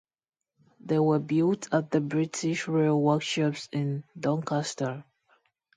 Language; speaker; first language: English; non-native, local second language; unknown